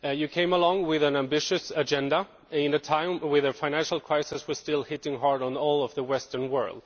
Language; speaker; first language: English; non-native, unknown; Swedish